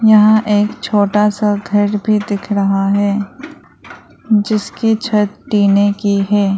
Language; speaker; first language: Hindi; non-native, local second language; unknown